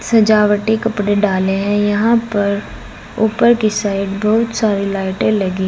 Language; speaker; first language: Hindi; native; Hindi